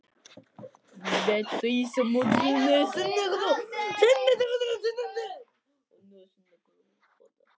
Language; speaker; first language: Icelandic; native; Icelandic